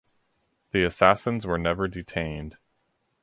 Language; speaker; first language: English; native; English